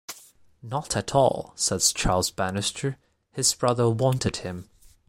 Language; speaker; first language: English; non-native, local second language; Cantonese